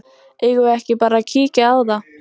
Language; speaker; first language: Icelandic; native; Icelandic